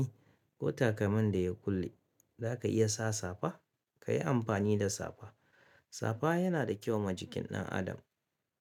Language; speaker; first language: Hausa; native; Hausa